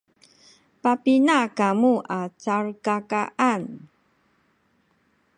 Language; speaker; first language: Sakizaya; non-native, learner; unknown